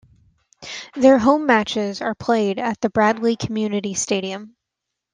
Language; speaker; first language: English; native; English